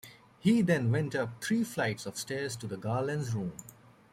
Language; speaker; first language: English; native; English